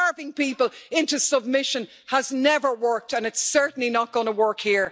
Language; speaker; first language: English; native; English